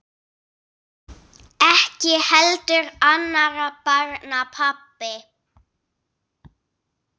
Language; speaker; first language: Icelandic; non-native, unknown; English